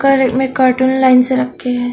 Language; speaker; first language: Hindi; non-native, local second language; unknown